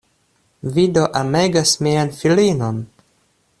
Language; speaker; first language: Esperanto; non-native, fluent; Russian